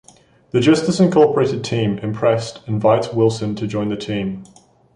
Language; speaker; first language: English; native; English